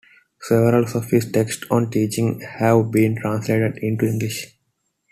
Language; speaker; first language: English; non-native, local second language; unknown